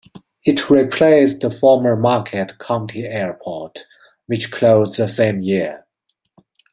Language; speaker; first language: English; non-native, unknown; Chinese